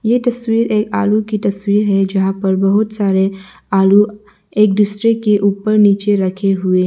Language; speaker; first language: Hindi; non-native, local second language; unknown